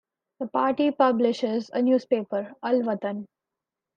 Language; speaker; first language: English; non-native, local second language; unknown